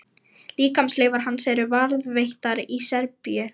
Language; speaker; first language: Icelandic; non-native, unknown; Lithuanian